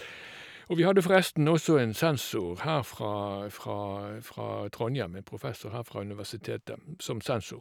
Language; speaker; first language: Norwegian; native; Norwegian